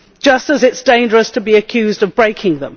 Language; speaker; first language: English; native; English